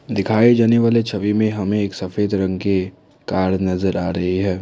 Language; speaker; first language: Hindi; non-native, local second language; Assamese